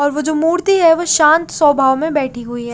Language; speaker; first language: Hindi; native; Hindi